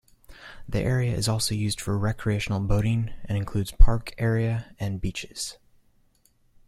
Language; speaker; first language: English; native; English